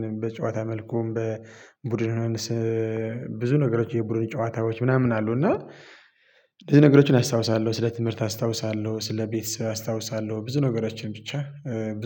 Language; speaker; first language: Amharic; non-native, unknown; Tigrinya